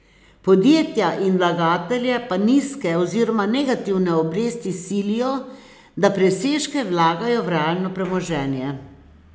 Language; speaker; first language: Slovenian; native; Slovenian